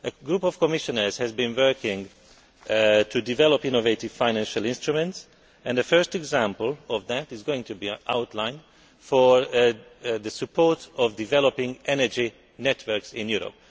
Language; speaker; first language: English; non-native, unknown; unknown